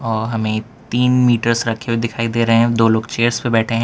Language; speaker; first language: Hindi; non-native, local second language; Gujarati